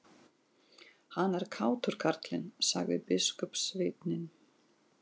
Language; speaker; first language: Icelandic; non-native, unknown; Russian